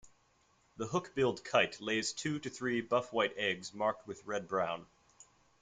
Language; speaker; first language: English; native; English